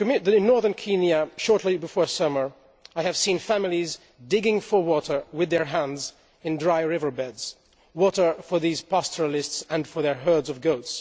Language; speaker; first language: English; non-native, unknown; Dutch